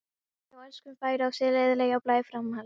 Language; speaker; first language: Icelandic; non-native, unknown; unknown